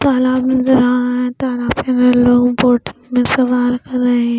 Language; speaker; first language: Hindi; non-native, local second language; Punjabi